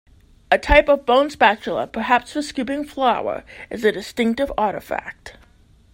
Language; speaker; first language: English; native; English